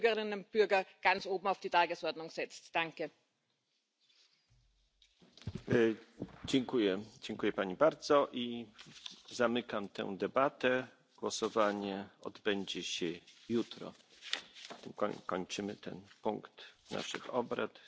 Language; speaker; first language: English; non-native, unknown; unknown